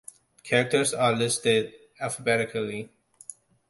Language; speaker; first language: English; non-native, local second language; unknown